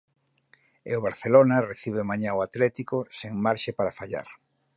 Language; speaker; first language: Galician; native; Galician